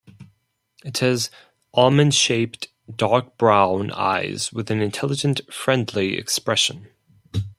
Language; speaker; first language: English; non-native, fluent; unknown